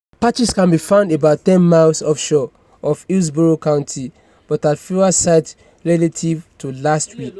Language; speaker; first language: English; non-native, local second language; Yoruba